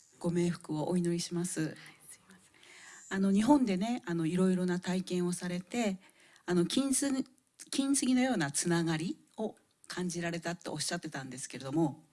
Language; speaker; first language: Japanese; native; Japanese